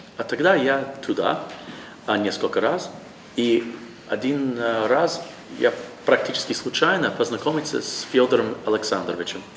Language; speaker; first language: Russian; non-native, learner; English